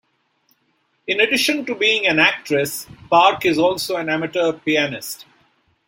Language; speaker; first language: English; non-native, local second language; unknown